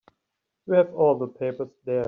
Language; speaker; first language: English; native; English